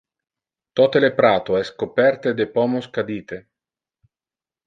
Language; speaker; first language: Interlingua; non-native, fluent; Italian